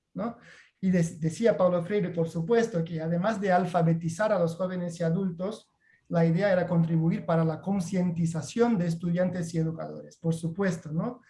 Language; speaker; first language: Spanish; non-native, related language; Portuguese